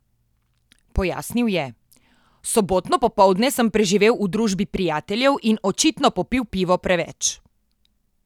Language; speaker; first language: Slovenian; native; Slovenian